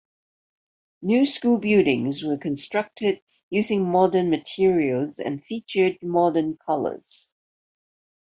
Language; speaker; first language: English; non-native, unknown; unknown